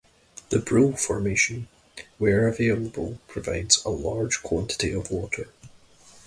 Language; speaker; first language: English; native; English